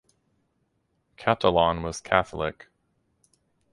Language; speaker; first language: English; native; English